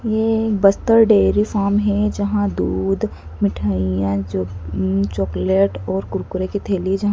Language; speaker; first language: Hindi; native; Hindi